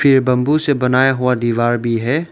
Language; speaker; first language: Hindi; non-native, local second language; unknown